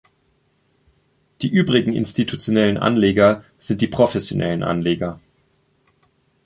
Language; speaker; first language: German; native; German